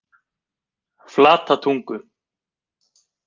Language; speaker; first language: Icelandic; native; Icelandic